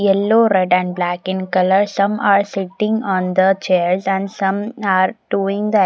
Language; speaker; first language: English; non-native, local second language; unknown